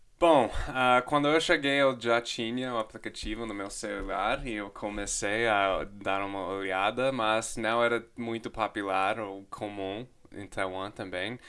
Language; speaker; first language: Portuguese; non-native, fluent; English